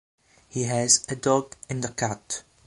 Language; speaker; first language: English; non-native, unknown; Italian